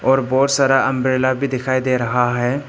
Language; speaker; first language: Hindi; non-native, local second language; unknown